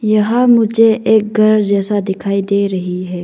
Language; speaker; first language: Hindi; non-native, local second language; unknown